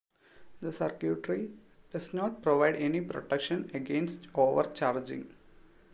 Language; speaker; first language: English; non-native, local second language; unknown